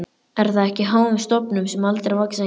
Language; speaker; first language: Icelandic; native; Icelandic